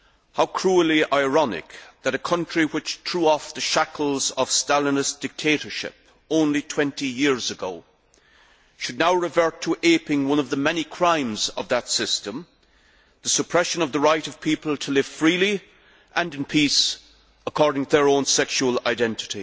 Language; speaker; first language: English; native; English